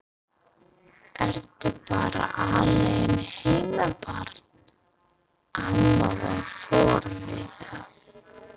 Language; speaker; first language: Icelandic; non-native, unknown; English